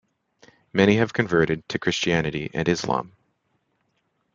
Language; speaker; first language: English; native; English